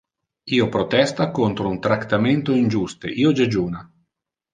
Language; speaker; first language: Interlingua; non-native, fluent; Italian